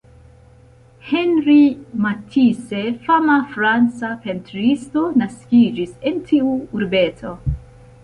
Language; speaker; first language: Esperanto; non-native, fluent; Central Kurdish